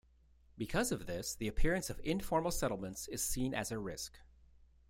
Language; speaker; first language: English; native; English